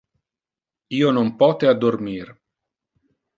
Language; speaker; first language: Interlingua; non-native, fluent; Italian